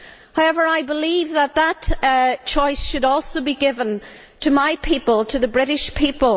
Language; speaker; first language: English; native; English